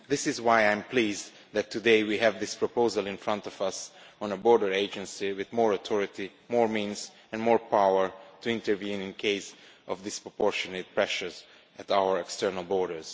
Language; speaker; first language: English; non-native, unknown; Romanian